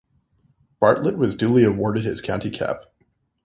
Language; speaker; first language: English; native; English